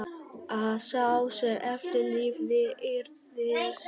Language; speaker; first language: Icelandic; non-native, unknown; Vietnamese